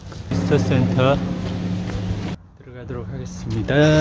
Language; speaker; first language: Korean; native; Korean